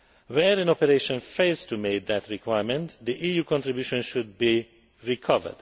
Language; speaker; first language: English; non-native, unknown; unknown